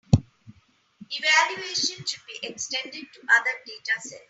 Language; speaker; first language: English; non-native, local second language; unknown